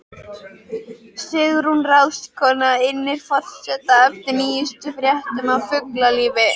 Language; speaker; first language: Icelandic; native; Icelandic